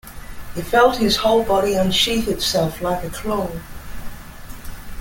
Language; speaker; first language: English; native; English